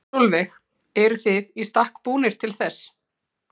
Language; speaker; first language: Icelandic; native; Icelandic